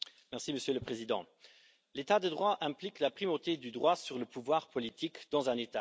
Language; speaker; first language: French; non-native, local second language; Luxembourgish